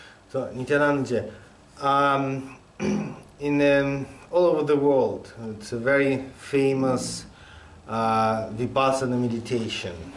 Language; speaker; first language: English; non-native, fluent; Russian